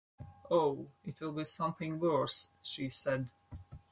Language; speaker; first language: English; non-native, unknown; Latvian